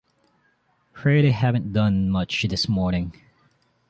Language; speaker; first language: English; non-native, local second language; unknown